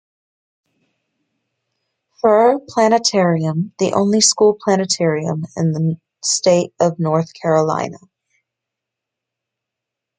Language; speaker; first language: English; native; English